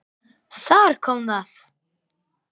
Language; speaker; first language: Icelandic; native; Icelandic